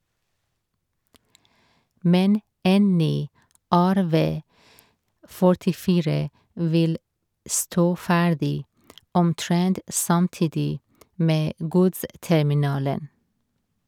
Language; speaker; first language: Norwegian; non-native, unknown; Persian